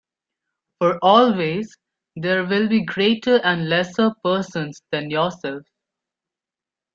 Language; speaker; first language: English; non-native, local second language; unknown